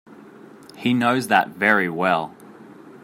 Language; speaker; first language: English; native; English